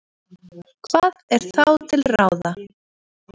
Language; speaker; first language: Icelandic; native; Icelandic